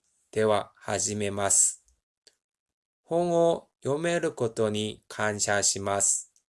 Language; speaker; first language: Japanese; non-native, fluent; Korean